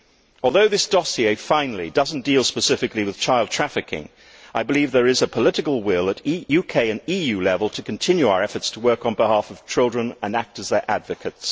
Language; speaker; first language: English; native; English